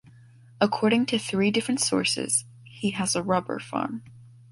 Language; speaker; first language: English; native; English